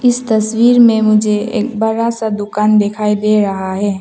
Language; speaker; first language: Hindi; non-native, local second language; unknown